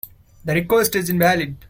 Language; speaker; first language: English; non-native, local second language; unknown